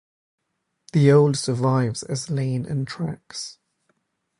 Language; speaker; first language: English; native; English